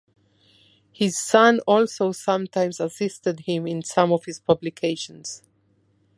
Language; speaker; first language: English; non-native, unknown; Spanish